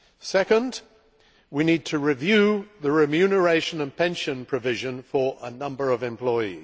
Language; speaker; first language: English; native; English